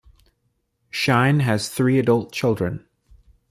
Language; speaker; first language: English; native; English